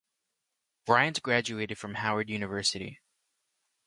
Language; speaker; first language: English; native; English